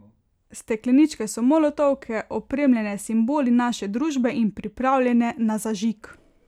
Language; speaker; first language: Slovenian; native; Slovenian